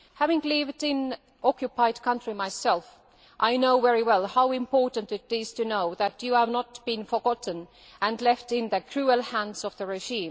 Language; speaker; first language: English; non-native, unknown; Estonian